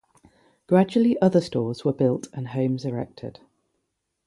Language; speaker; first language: English; native; English